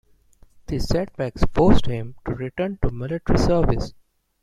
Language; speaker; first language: English; non-native, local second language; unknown